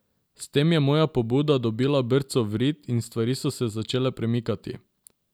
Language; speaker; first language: Slovenian; non-native, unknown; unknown